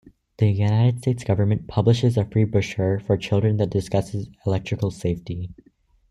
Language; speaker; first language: English; native; English